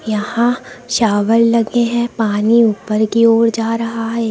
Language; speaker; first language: Hindi; native; Hindi